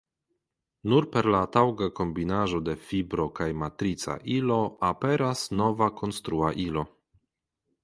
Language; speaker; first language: Esperanto; non-native, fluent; Polish